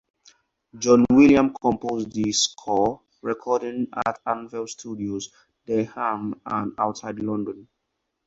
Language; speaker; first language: English; non-native, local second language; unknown